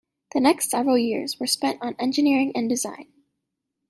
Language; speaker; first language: English; native; English